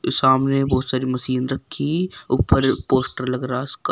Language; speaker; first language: Hindi; native; Hindi